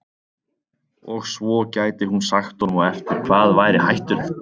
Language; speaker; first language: Icelandic; native; Icelandic